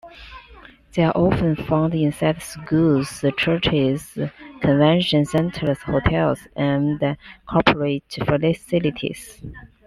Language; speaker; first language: English; non-native, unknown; Chinese